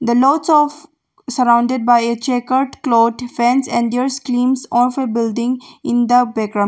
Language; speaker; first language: English; non-native, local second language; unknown